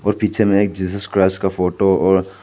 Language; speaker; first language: Hindi; non-native, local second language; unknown